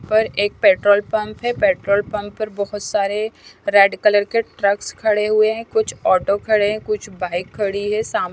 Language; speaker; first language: Hindi; non-native, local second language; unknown